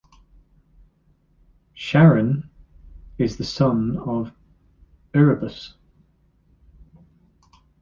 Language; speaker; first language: English; native; English